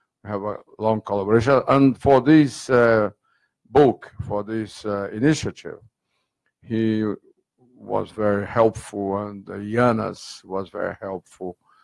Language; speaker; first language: English; non-native, learner; Portuguese